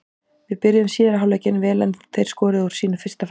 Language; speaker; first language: Icelandic; native; Icelandic